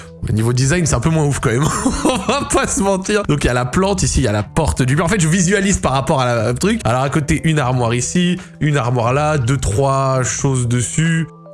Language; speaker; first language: French; native; French